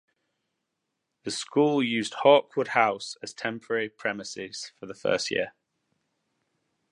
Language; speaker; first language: English; native; English